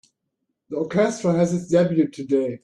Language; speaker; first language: English; non-native, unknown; German